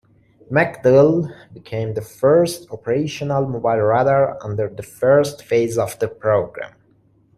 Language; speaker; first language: English; non-native, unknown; Persian